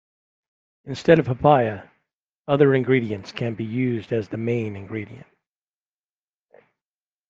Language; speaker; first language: English; native; English